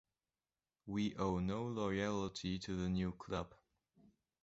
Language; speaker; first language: English; non-native, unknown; German